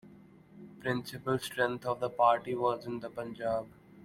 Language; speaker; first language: English; non-native, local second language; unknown